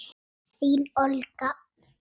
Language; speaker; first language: Icelandic; native; Icelandic